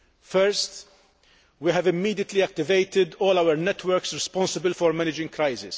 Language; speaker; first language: English; non-native, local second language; Maltese